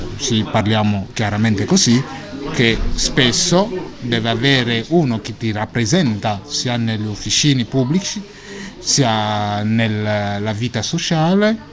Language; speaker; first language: Italian; non-native, fluent; Sango